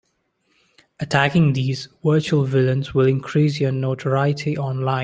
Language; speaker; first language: English; non-native, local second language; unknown